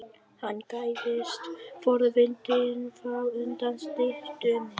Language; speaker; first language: Icelandic; non-native, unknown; Vietnamese